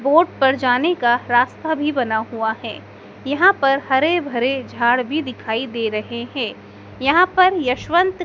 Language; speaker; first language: Hindi; native; Hindi